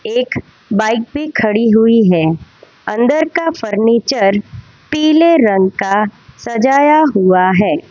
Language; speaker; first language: Hindi; non-native, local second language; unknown